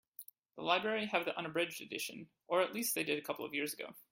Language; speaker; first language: English; native; English